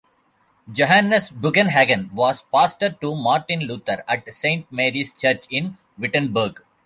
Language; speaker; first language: English; non-native, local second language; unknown